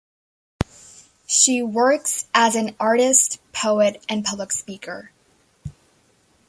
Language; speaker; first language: English; native; English